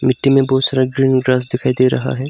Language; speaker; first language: Hindi; non-native, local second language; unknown